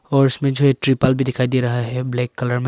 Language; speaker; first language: Hindi; non-native, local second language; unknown